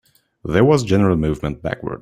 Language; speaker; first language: English; native; English